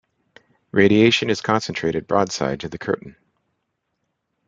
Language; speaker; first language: English; native; English